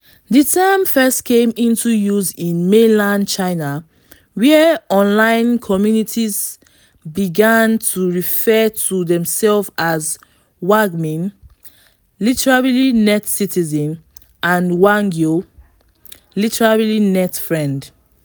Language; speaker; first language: English; non-native, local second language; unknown